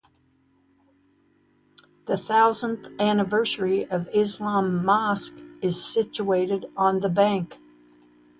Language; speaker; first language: English; native; English